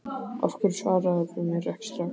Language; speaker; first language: Icelandic; native; Icelandic